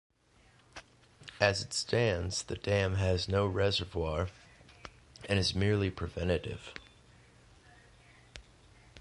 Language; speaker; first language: English; native; English